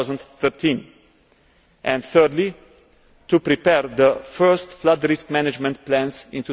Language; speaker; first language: English; non-native, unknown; Slovenian